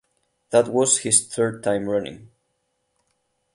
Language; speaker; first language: English; non-native, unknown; Catalan